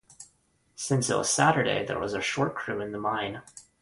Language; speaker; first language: English; non-native, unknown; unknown